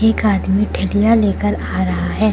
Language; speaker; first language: Hindi; native; Hindi